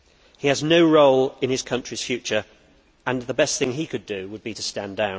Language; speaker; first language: English; native; English